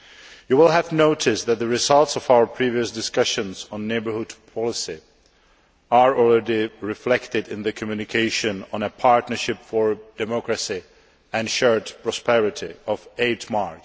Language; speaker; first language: English; non-native, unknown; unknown